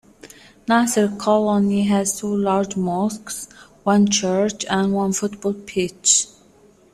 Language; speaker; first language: English; native; English